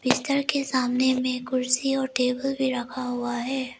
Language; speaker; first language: Hindi; non-native, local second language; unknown